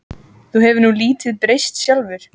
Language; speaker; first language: Icelandic; native; Icelandic